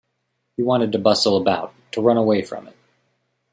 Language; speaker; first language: English; native; English